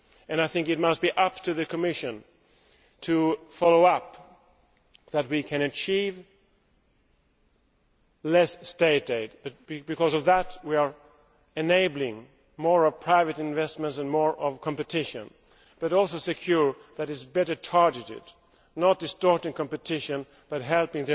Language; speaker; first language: English; non-native, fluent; Swedish